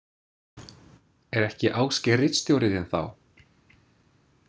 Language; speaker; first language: Icelandic; non-native, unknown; English